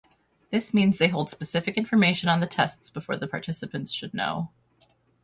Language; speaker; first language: English; native; English